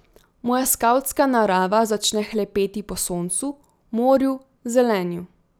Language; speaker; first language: Slovenian; native; Slovenian